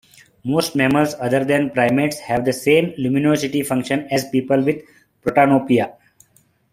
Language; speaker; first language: English; non-native, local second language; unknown